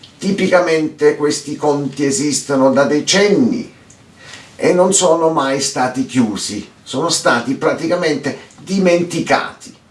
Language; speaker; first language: Italian; early bilingual, heritage; Italian